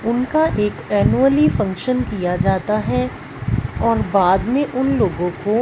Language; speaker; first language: Hindi; non-native, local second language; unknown